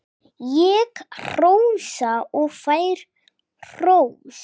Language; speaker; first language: Icelandic; non-native, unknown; English